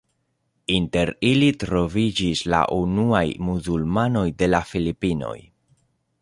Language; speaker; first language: Esperanto; non-native, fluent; Spanish